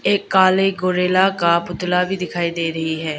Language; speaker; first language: Hindi; early bilingual, other home language; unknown